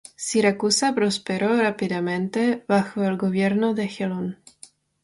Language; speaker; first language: Spanish; non-native, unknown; Czech